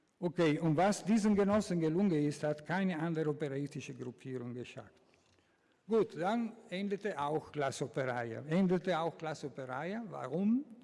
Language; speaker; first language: German; non-native, fluent; Italian